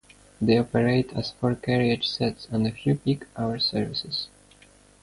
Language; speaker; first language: English; native; English